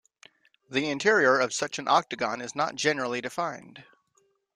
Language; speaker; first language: English; native; English